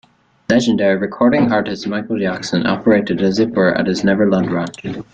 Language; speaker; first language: English; native; English